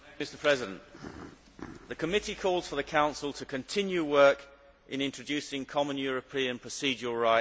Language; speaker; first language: English; native; English